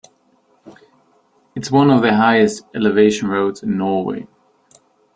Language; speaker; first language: English; non-native, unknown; German